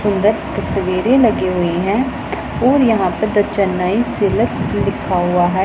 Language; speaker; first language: Hindi; non-native, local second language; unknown